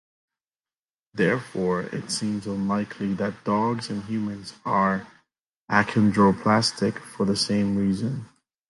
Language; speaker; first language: English; native; English